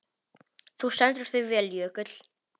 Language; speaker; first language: Icelandic; non-native, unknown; Polish